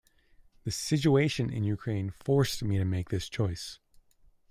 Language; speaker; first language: English; native; English